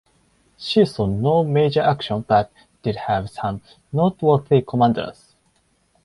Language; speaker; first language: English; non-native, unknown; Japanese